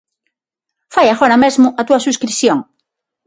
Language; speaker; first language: Galician; non-native, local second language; Spanish